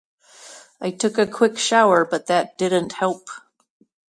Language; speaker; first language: English; native; English